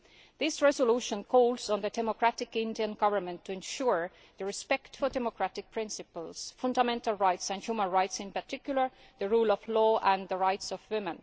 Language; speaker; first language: English; non-native, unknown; Estonian